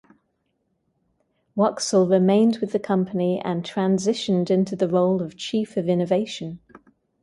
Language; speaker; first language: English; native; English